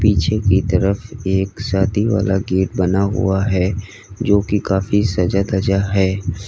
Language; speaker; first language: Hindi; native; Hindi